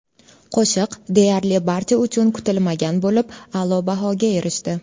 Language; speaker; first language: Uzbek; native; Uzbek